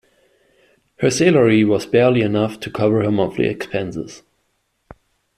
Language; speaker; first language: English; non-native, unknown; German